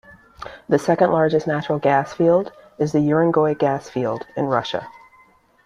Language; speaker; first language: English; native; English